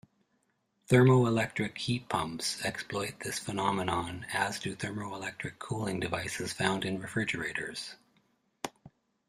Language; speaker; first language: English; native; English